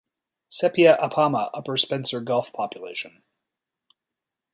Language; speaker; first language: English; native; English